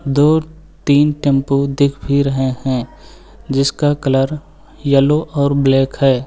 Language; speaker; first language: Hindi; native; Hindi